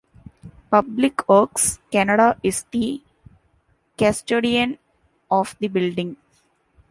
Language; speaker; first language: English; non-native, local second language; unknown